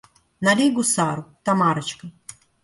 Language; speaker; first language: Russian; native; Russian